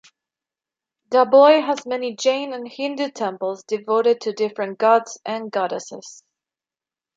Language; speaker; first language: English; non-native, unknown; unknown